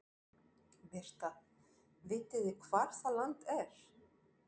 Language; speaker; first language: Icelandic; non-native, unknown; French